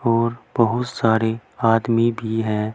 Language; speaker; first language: Hindi; native; Hindi